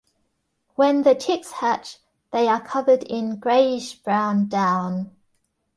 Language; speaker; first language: English; native; English